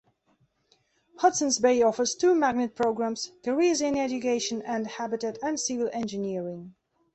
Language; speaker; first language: English; non-native, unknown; Belarusian